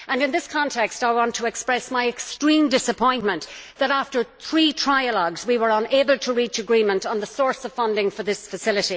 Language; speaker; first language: English; native; English